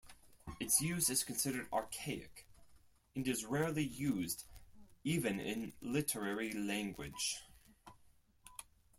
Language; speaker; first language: English; non-native, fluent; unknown